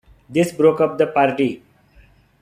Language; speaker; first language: English; non-native, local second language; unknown